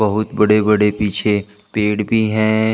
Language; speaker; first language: Hindi; native; Hindi